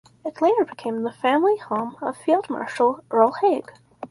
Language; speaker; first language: English; native; English